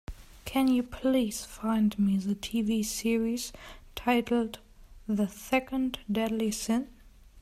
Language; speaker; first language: English; non-native, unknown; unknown